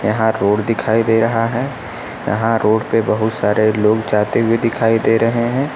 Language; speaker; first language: Hindi; native; Hindi